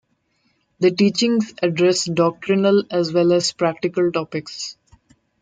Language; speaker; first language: English; non-native, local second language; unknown